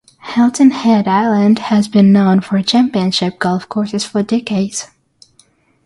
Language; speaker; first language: English; non-native, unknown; Russian